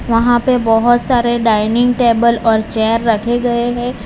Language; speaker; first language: Hindi; non-native, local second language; Gujarati